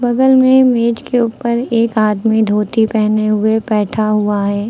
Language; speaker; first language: Hindi; native; Hindi